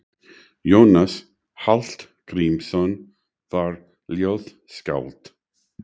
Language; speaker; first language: Icelandic; non-native, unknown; English